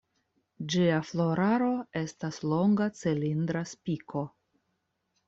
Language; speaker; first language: Esperanto; non-native, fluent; Russian